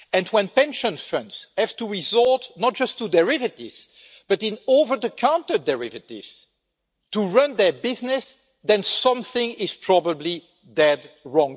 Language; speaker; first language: English; non-native, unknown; French